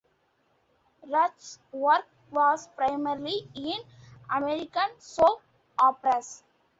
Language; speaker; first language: English; non-native, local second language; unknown